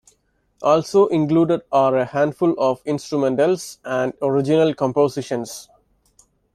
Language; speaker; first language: English; non-native, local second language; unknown